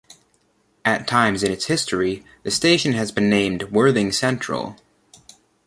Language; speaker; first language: English; native; English